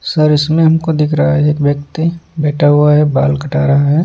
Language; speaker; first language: Hindi; non-native, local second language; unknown